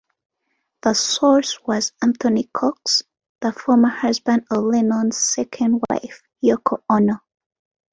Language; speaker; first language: English; non-native, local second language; Ganda